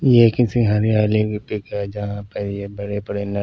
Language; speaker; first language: Hindi; non-native, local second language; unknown